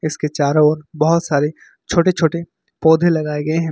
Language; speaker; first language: Hindi; native; Hindi